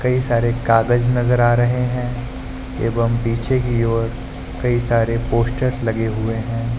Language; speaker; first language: Hindi; native; Hindi